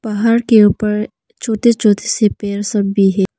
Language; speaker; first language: Hindi; non-native, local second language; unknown